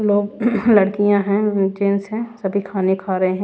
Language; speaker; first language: Hindi; non-native, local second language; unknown